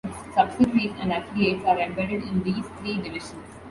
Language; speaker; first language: English; non-native, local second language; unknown